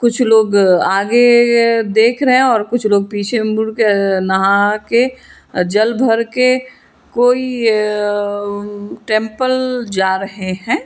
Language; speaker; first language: Hindi; non-native, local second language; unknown